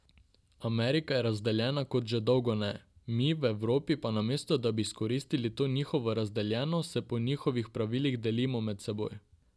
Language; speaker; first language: Slovenian; non-native, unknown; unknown